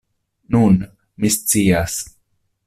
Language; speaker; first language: Esperanto; non-native, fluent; Italian